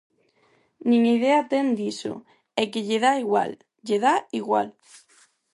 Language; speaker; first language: Galician; non-native, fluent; Spanish